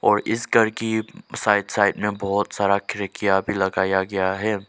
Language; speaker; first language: Hindi; non-native, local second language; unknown